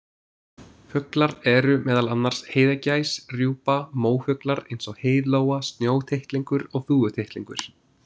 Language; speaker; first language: Icelandic; non-native, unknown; English